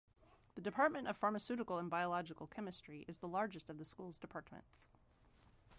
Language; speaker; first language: English; native; English